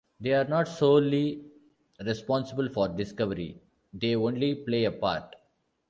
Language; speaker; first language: English; non-native, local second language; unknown